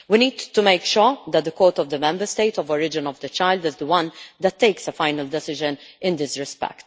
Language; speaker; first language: English; non-native, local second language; Maltese